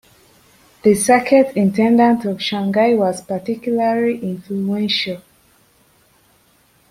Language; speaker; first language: English; native; English